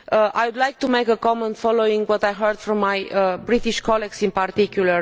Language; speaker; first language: English; non-native, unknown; Romanian